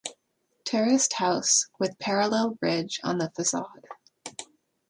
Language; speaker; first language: English; native; English